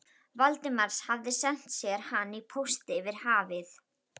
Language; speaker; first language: Icelandic; native; Icelandic